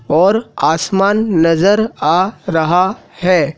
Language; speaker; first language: Hindi; native; Hindi